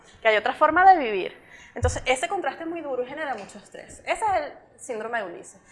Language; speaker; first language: Spanish; native; Spanish